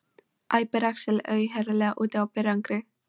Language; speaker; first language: Icelandic; non-native, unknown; Polish